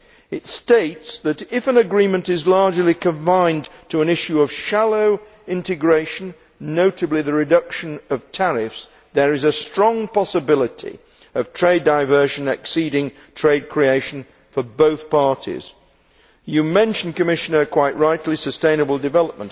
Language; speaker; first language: English; native; English